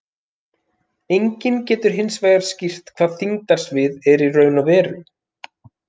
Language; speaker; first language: Icelandic; native; Icelandic